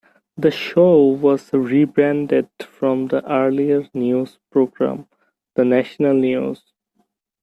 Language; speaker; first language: English; non-native, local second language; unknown